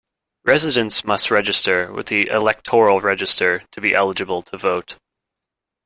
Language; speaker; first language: English; native; English